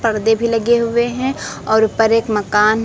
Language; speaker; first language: Hindi; native; Hindi